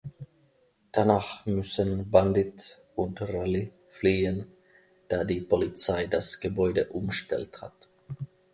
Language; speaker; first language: German; non-native, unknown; Finnish